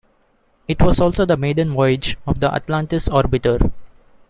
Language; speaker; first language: English; non-native, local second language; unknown